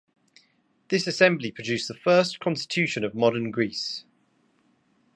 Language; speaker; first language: English; native; English